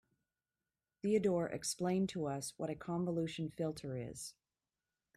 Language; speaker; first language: English; native; English